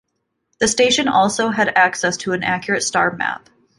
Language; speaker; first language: English; native; English